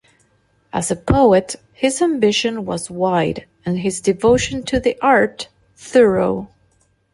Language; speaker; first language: English; non-native, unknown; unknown